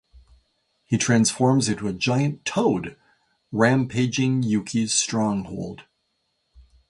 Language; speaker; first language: English; native; English